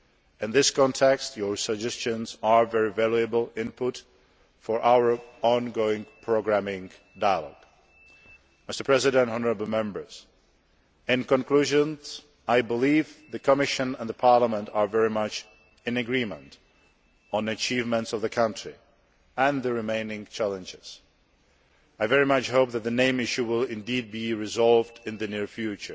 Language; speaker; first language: English; non-native, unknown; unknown